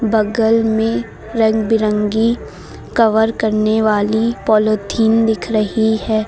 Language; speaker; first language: Hindi; native; Hindi